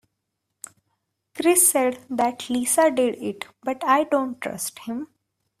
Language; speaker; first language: English; non-native, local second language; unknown